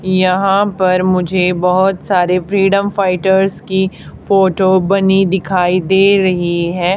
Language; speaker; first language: Hindi; native; Hindi